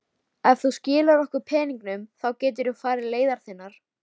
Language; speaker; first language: Icelandic; native; Icelandic